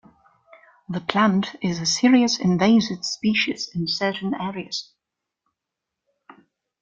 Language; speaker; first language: English; non-native, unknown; German